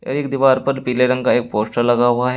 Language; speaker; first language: Hindi; native; Hindi